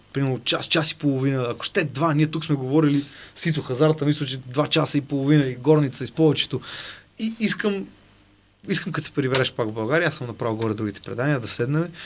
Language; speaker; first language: Bulgarian; native; Bulgarian